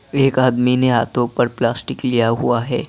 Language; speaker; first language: Hindi; non-native, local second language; Assamese